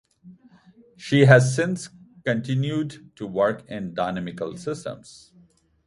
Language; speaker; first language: English; non-native, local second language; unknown